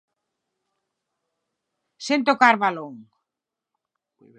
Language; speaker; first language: Galician; native; Galician